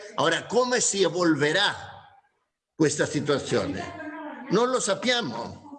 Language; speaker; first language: Italian; non-native, fluent; Spanish